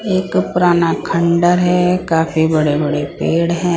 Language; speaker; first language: Hindi; non-native, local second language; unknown